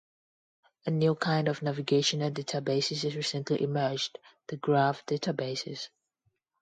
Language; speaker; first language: English; non-native, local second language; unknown